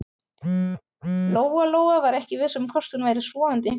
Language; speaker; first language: Icelandic; non-native, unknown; German